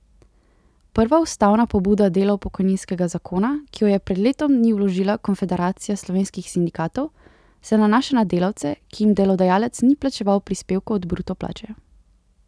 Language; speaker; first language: Slovenian; native; Slovenian